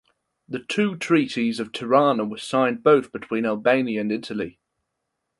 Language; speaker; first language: English; non-native, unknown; German